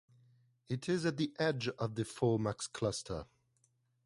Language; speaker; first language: English; non-native, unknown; French